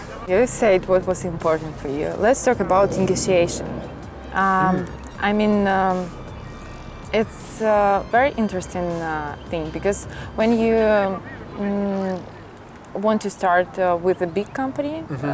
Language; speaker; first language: English; non-native, learner; Russian